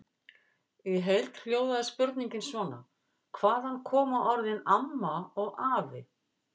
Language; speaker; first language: Icelandic; native; Icelandic